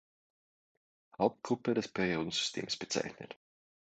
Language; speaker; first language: German; native; German